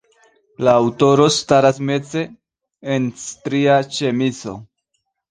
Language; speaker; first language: Esperanto; non-native, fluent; Spanish